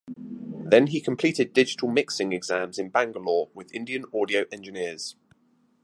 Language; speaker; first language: English; native; English